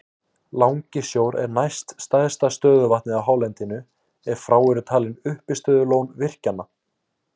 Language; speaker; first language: Icelandic; native; Icelandic